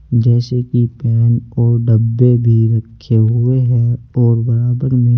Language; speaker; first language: Hindi; native; Hindi